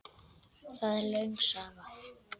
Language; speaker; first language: Icelandic; native; Icelandic